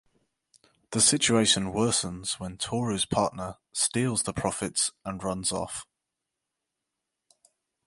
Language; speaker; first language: English; native; English